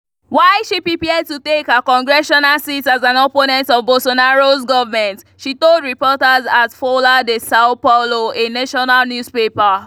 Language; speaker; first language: English; non-native, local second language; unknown